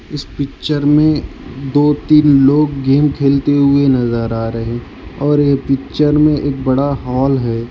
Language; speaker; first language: Hindi; non-native, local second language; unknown